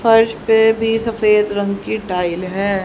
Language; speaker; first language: Hindi; native; Hindi